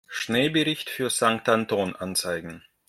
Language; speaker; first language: German; non-native, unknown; Russian